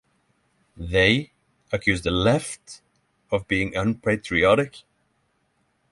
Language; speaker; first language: English; non-native, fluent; Norwegian